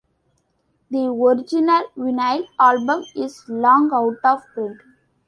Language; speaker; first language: English; non-native, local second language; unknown